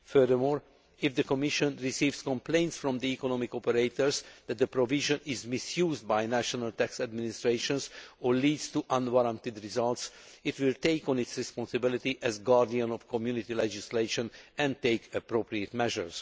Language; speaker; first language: English; non-native, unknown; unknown